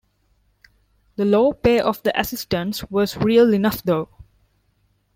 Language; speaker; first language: English; non-native, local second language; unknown